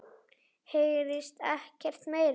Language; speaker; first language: Icelandic; native; Icelandic